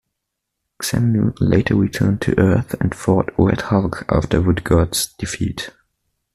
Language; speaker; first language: English; non-native, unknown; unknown